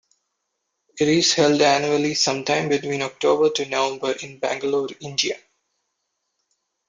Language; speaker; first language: English; non-native, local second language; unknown